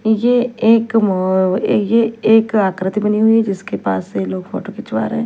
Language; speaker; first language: Hindi; non-native, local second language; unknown